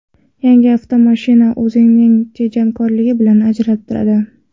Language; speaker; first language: Uzbek; non-native, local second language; Kara-Kalpak